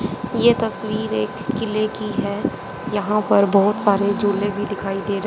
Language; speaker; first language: Hindi; native; Hindi